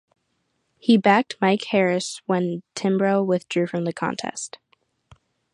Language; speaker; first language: English; native; English